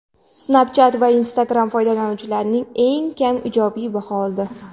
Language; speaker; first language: Uzbek; non-native, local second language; Kara-Kalpak